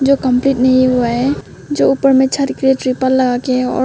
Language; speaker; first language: Hindi; non-native, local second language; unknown